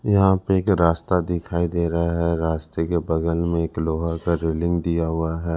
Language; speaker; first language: Hindi; non-native, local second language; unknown